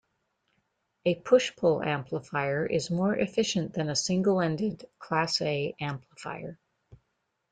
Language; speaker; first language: English; native; English